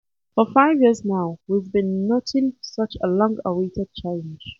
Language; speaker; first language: English; non-native, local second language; Hausa